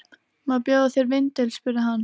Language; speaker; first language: Icelandic; native; Icelandic